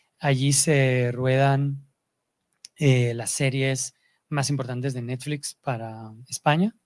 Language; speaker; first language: Spanish; native; Spanish